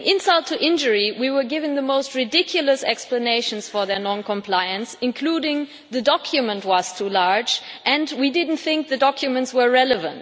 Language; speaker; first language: English; non-native, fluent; German